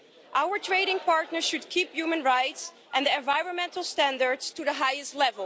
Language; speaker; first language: English; non-native, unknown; Dutch